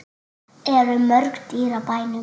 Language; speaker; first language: Icelandic; native; Icelandic